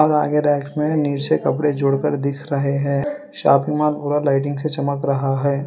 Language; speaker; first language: Hindi; non-native, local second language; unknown